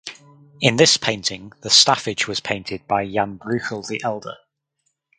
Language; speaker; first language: English; native; English